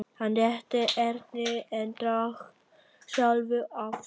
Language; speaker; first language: Icelandic; non-native, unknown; Vietnamese